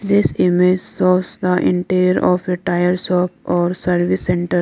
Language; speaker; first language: English; non-native, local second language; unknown